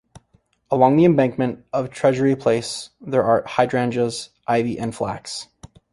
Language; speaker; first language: English; native; English